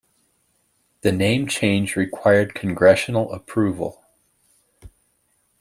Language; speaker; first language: English; native; English